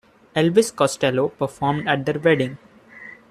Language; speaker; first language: English; non-native, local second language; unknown